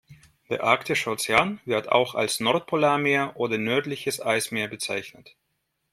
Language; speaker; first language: German; non-native, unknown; Russian